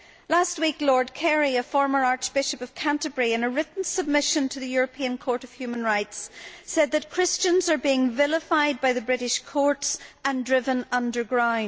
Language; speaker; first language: English; native; English